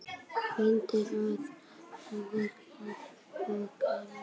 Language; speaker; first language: Icelandic; native; Icelandic